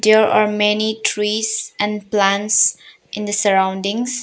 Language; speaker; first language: English; non-native, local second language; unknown